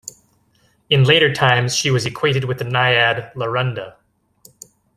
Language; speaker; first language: English; native; English